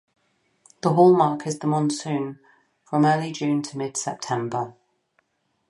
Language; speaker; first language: English; native; English